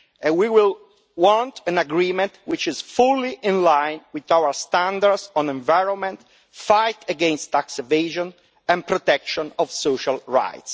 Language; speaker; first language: English; non-native, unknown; Italian